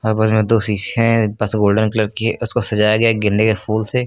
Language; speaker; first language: Hindi; native; Hindi